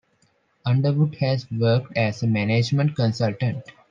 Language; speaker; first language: English; non-native, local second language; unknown